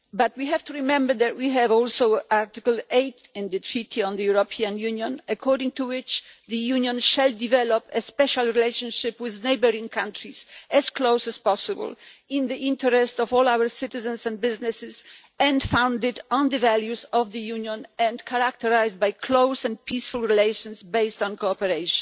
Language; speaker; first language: English; non-native, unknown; Polish